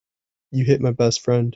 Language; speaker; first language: English; native; English